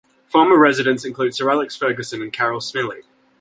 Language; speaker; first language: English; native; English